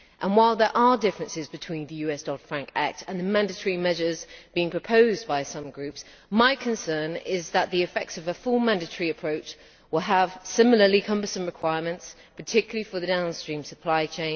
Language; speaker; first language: English; native; English